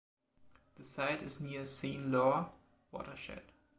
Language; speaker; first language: English; non-native, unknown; German